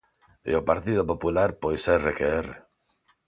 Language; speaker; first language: Galician; non-native, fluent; Spanish